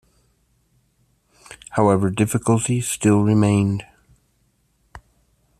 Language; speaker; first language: English; native; English